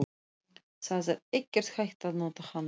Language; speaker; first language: Icelandic; non-native, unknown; Russian